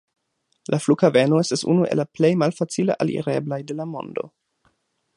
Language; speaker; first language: Esperanto; non-native, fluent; German